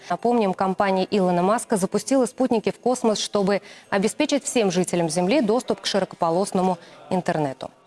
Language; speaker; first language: Russian; native; Russian